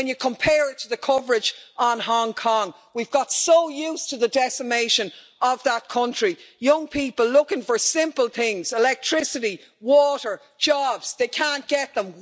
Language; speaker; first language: English; native; English